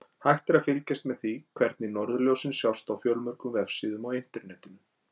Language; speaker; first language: Icelandic; native; Icelandic